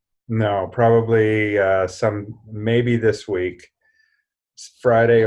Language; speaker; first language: English; native; English